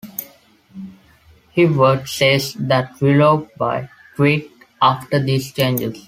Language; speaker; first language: English; non-native, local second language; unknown